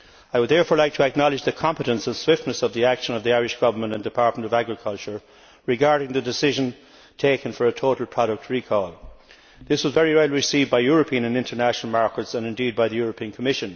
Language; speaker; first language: English; native; English